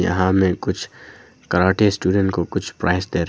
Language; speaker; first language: Hindi; non-native, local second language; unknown